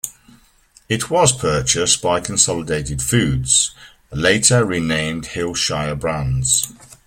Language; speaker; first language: English; native; English